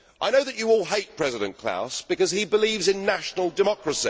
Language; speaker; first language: English; native; English